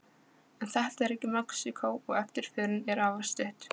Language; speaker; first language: Icelandic; non-native, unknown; Polish